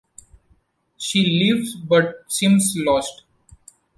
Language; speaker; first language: English; non-native, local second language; Marathi